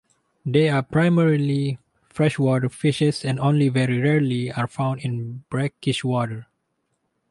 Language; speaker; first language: English; non-native, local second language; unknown